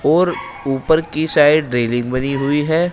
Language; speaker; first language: Hindi; native; Hindi